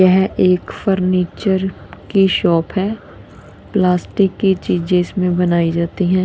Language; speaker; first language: Hindi; non-native, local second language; Punjabi